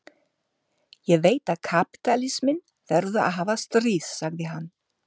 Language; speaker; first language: Icelandic; non-native, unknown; German